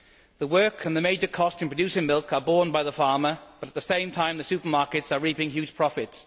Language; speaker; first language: English; native; English